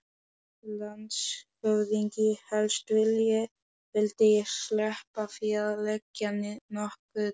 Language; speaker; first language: Icelandic; non-native, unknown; Polish